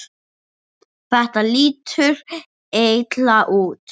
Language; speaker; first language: Icelandic; non-native, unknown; English